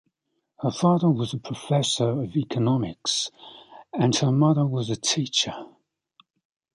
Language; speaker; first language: English; native; English